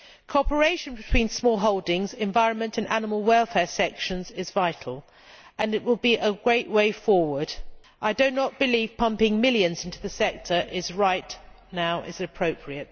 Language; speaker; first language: English; native; English